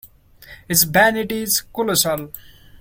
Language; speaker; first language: English; non-native, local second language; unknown